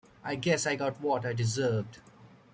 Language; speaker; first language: English; native; English